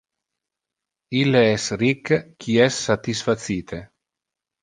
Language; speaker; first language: Interlingua; non-native, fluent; Italian